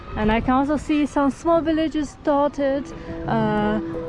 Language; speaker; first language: English; non-native, fluent; Chinese